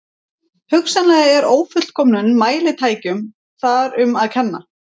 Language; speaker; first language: Icelandic; native; Icelandic